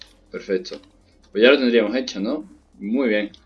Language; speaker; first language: Spanish; native; Spanish